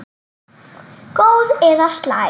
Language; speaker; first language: Icelandic; native; Icelandic